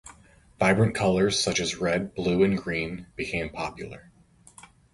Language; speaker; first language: English; native; English